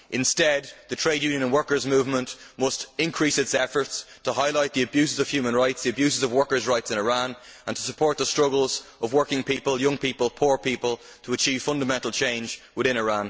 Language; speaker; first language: English; native; English